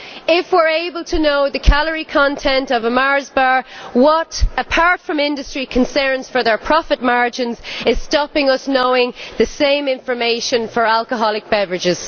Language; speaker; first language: English; native; English